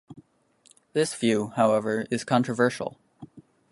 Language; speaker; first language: English; native; English